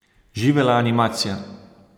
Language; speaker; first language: Slovenian; native; Slovenian